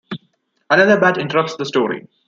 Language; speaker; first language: English; non-native, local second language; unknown